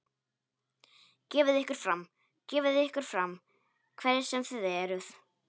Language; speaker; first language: Icelandic; non-native, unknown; Polish